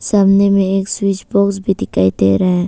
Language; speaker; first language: Hindi; non-native, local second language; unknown